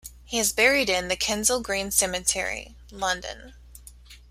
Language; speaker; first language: English; native; English